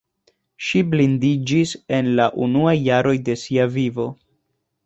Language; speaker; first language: Esperanto; non-native, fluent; Spanish